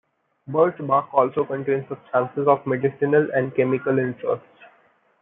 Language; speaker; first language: English; non-native, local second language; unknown